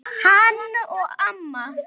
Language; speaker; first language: Icelandic; native; Icelandic